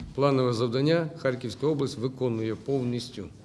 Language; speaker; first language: Ukrainian; non-native, local second language; Russian